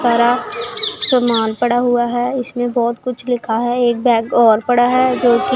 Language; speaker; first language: Hindi; non-native, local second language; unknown